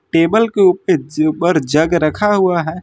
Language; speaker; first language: Hindi; native; Hindi